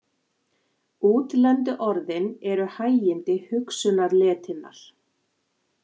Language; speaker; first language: Icelandic; native; Icelandic